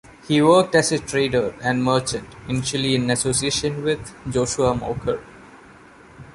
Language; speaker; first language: English; non-native, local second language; Malayalam